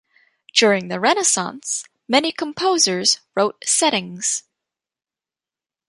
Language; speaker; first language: English; native; English